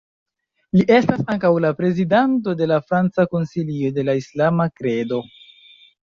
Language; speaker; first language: Esperanto; non-native, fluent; Chinese